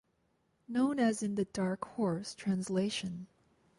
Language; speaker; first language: English; native; English